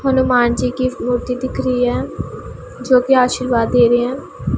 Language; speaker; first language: Hindi; non-native, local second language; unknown